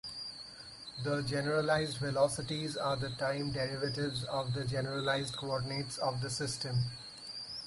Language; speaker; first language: English; non-native, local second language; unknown